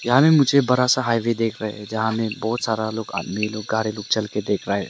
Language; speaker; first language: Hindi; non-native, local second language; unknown